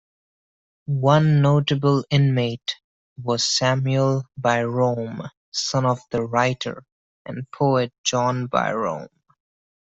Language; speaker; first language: English; non-native, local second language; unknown